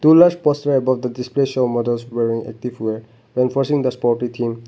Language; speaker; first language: English; non-native, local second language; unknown